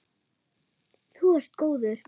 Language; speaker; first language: Icelandic; non-native, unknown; German